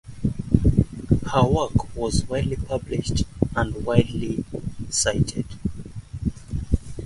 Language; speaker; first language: English; native; English